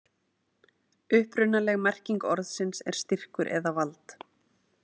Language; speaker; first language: Icelandic; native; Icelandic